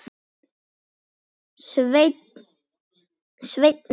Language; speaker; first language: Icelandic; native; Icelandic